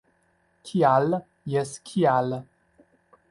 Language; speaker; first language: Esperanto; non-native, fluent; Chinese